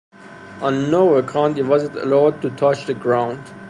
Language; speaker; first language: English; non-native, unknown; Persian